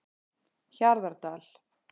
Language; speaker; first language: Icelandic; native; Icelandic